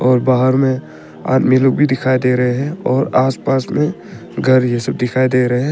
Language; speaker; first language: Hindi; early bilingual, other home language; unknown